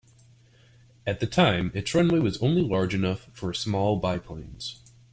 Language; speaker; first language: English; native; English